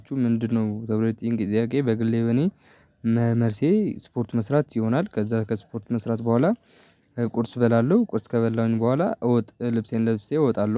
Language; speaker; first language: Amharic; non-native, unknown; Tigrinya